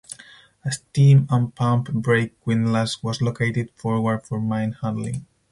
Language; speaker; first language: English; non-native, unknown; Spanish